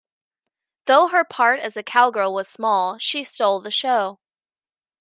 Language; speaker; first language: English; native; English